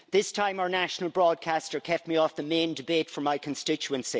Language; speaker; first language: English; native; English